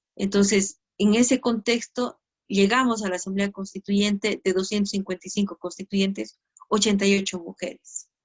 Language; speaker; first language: Spanish; native; Spanish